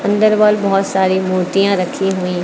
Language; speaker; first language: Hindi; native; Hindi